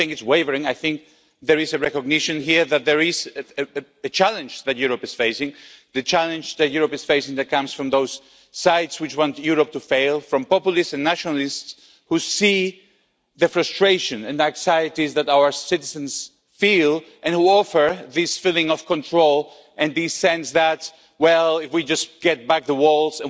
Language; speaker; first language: English; non-native, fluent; Spanish